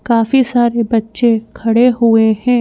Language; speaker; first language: Hindi; native; Hindi